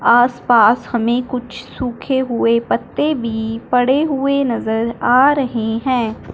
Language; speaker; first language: Hindi; non-native, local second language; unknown